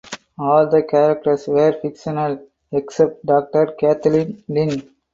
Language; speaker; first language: English; non-native, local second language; Tamil